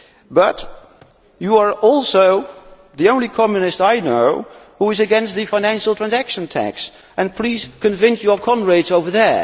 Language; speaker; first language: English; non-native, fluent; Dutch